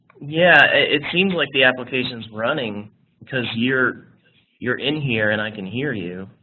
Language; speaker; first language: English; native; English